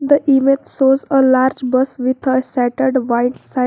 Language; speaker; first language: English; non-native, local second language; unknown